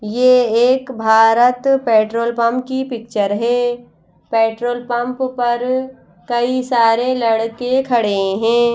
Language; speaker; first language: Hindi; native; Hindi